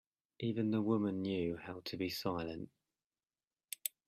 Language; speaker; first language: English; native; English